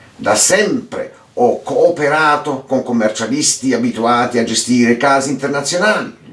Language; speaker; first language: Italian; early bilingual, heritage; Italian